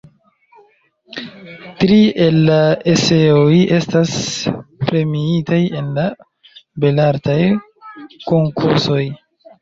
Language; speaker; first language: Esperanto; non-native, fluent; Chinese